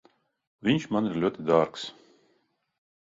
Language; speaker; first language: Latvian; non-native, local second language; Russian